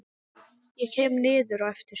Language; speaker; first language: Icelandic; non-native, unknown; English